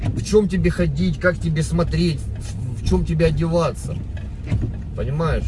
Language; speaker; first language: Russian; native; Russian